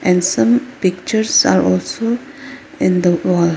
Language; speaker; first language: English; non-native, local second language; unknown